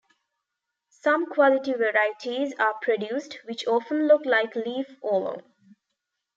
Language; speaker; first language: English; non-native, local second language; Tamil